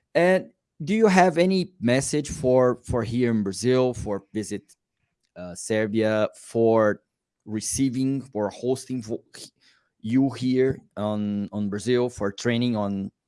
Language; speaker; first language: English; non-native, learner; Portuguese